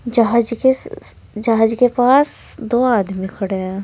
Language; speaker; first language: Hindi; native; Hindi